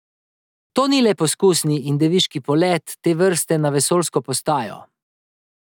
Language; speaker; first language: Slovenian; native; Slovenian